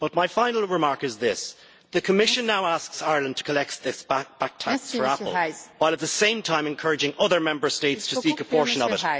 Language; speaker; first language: English; native; English